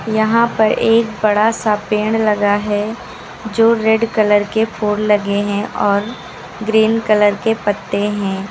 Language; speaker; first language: Hindi; native; Hindi